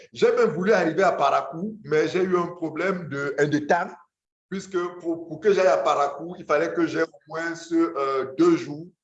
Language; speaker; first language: French; non-native, local second language; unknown